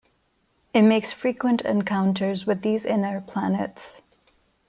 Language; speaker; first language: English; non-native, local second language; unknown